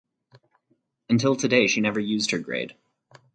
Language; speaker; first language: English; native; English